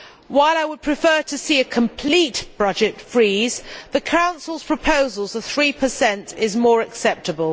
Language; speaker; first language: English; native; English